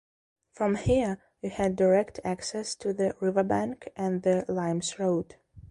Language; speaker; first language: English; non-native, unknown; Belarusian